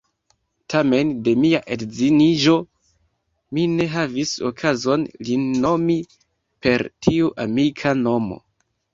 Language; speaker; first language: Esperanto; non-native, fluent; Kinyarwanda